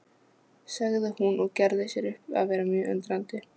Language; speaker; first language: Icelandic; non-native, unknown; Polish